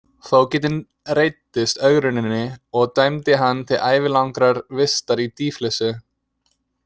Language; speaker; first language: Icelandic; non-native, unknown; English